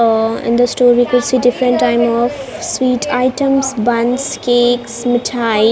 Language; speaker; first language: English; non-native, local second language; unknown